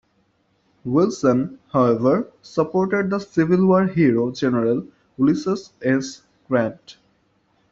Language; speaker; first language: English; non-native, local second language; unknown